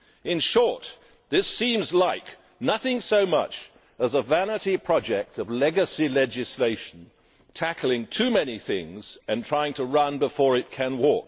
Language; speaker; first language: English; native; English